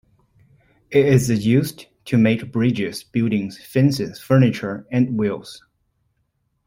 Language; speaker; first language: English; non-native, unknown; Chinese